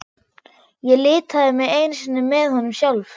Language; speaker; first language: Icelandic; non-native, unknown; German